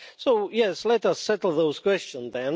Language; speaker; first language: English; non-native, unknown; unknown